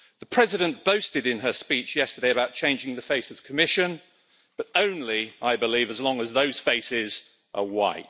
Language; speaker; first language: English; native; English